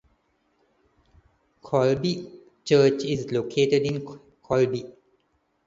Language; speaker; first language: English; non-native, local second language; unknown